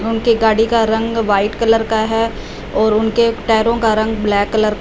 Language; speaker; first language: Hindi; non-native, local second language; Punjabi